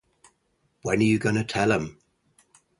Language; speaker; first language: English; native; English